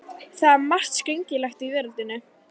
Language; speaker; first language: Icelandic; native; Icelandic